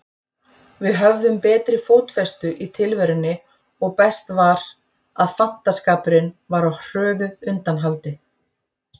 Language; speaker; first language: Icelandic; native; Icelandic